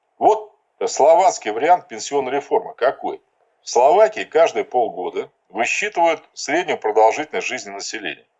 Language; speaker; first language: Russian; native; Russian